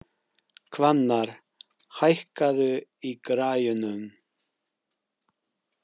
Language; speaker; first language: Icelandic; non-native, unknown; English